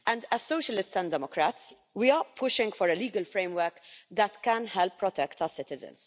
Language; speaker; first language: English; non-native, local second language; Maltese